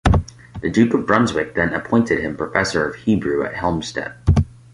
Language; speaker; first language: English; native; English